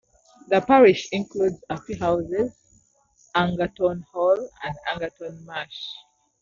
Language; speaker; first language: English; non-native, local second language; Ganda